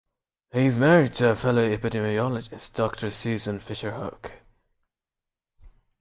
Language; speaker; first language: English; native; English